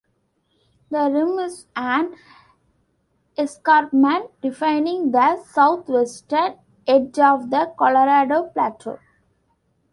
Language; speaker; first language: English; non-native, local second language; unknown